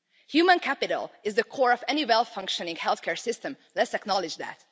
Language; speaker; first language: English; non-native, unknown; Hungarian